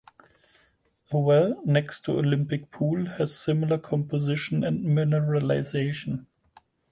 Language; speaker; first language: English; non-native, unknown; German